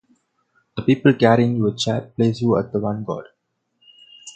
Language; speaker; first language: English; non-native, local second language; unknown